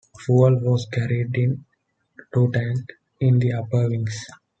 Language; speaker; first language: English; non-native, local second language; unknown